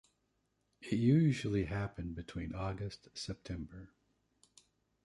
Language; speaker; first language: English; native; English